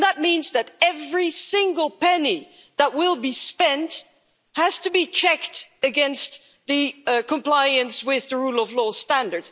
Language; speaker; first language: English; non-native, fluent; Dutch